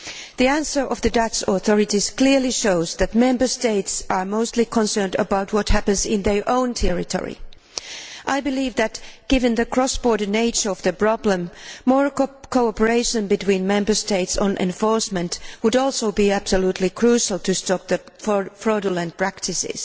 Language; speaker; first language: English; non-native, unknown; Finnish